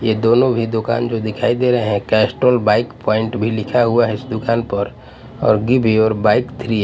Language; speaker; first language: Hindi; non-native, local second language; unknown